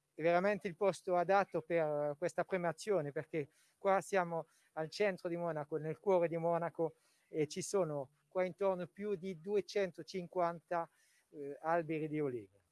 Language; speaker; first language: Italian; non-native, related language; French